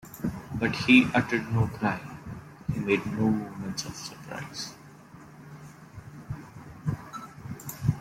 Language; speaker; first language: English; non-native, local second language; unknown